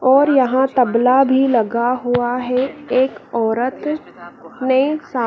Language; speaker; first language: Hindi; native; Hindi